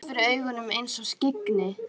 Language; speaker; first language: Icelandic; native; Icelandic